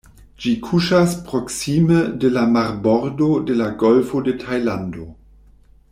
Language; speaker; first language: Esperanto; non-native, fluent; German